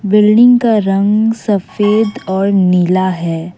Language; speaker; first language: Hindi; non-native, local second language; Assamese